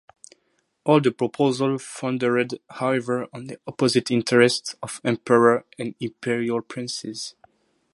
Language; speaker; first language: English; non-native, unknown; French